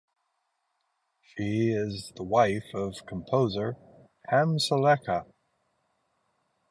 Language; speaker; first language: English; native; English